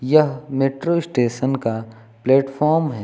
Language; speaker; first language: Hindi; native; Hindi